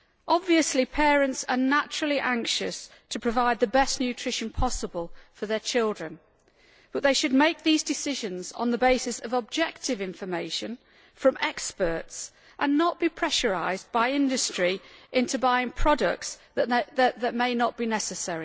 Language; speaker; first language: English; native; English